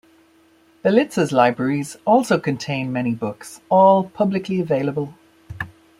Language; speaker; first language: English; native; English